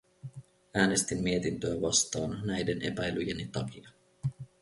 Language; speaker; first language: Finnish; native; Finnish